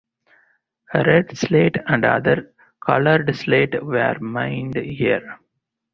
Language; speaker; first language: English; non-native, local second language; Tamil